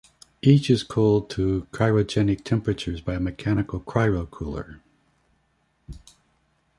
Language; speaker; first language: English; native; English